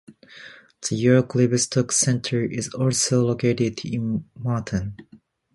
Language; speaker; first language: English; non-native, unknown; Japanese